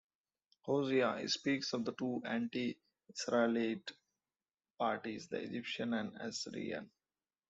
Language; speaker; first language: English; non-native, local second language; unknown